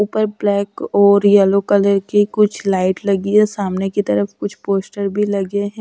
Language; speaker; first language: Hindi; native; Hindi